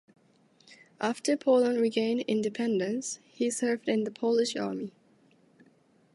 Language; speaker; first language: English; non-native, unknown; Japanese